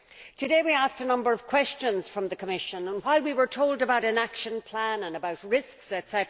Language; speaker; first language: English; native; English